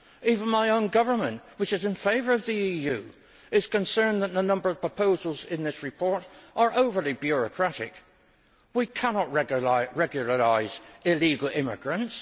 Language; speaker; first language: English; native; English